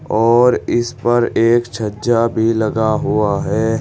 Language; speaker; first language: Hindi; native; Hindi